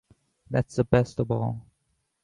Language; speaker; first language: English; native; English